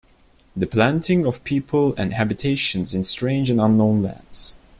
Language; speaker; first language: English; non-native, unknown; Turkish